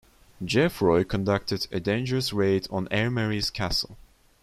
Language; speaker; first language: English; non-native, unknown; Turkish